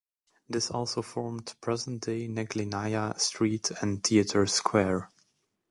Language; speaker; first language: English; native; English